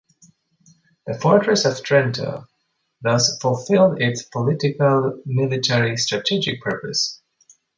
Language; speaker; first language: English; native; English